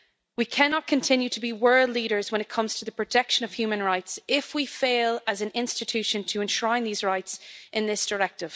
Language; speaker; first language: English; native; English